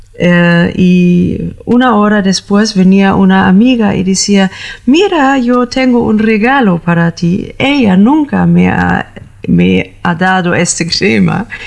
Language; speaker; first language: Spanish; non-native, fluent; German